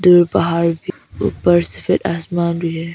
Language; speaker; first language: Hindi; non-native, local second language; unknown